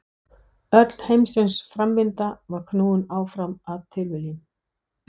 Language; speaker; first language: Icelandic; non-native, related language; Danish